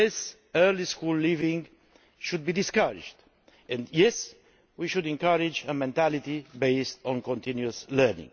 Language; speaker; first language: English; non-native, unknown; Romanian